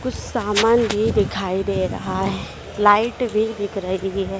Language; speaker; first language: Hindi; native; Hindi